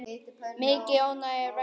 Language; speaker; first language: Icelandic; native; Icelandic